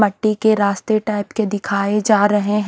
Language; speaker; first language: Hindi; native; Hindi